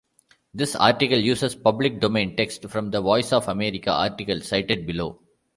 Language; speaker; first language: English; non-native, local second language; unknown